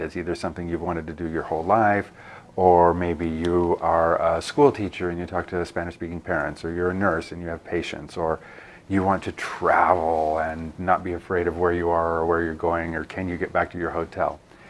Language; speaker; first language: English; native; English